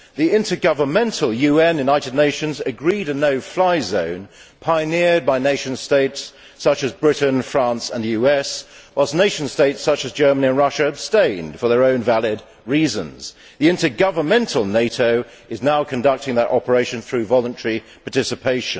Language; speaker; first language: English; native; English